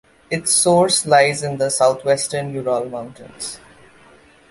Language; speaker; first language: English; non-native, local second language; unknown